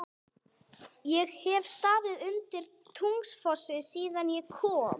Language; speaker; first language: Icelandic; non-native, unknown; English